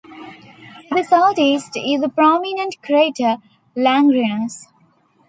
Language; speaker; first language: English; non-native, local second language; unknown